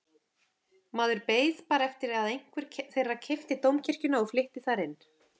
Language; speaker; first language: Icelandic; native; Icelandic